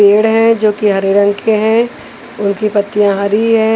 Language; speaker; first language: Hindi; non-native, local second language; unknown